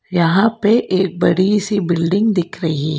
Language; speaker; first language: Hindi; non-native, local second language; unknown